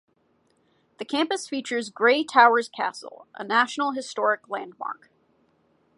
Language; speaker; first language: English; native; English